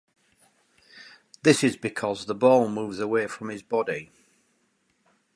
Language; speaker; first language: English; native; English